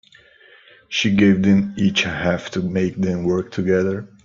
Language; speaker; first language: English; native; English